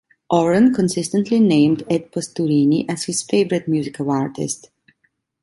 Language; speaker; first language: English; non-native, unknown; Italian